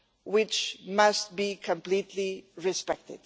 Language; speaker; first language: English; non-native, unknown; Portuguese